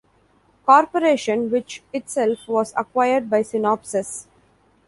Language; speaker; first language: English; non-native, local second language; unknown